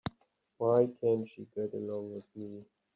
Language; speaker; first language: English; native; English